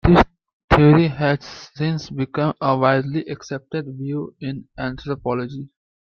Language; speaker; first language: English; non-native, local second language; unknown